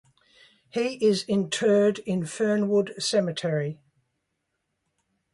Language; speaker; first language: English; native; English